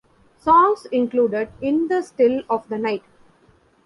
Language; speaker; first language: English; non-native, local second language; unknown